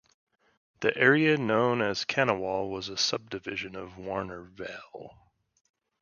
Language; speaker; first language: English; native; English